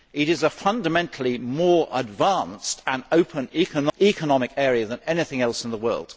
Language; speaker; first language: English; native; English